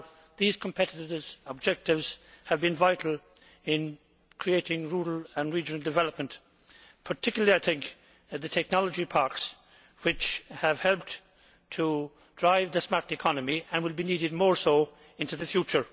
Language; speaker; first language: English; native; English